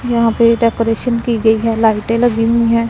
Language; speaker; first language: Hindi; non-native, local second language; Punjabi